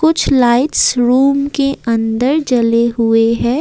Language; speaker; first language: Hindi; non-native, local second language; Assamese